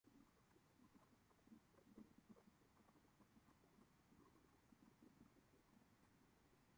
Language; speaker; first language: English; non-native, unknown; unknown